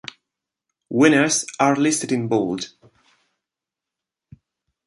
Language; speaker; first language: English; non-native, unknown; Italian